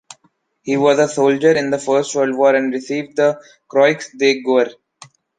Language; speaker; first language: English; non-native, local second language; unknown